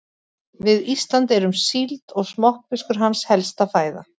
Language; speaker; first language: Icelandic; native; Icelandic